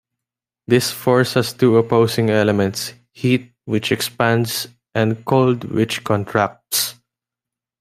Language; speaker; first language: English; non-native, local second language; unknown